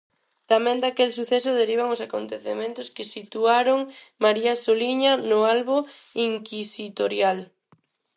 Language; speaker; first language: Galician; non-native, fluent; Spanish